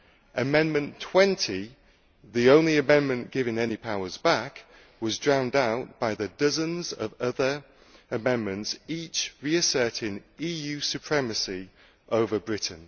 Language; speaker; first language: English; native; English